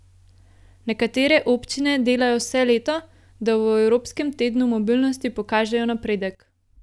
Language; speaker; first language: Slovenian; native; Slovenian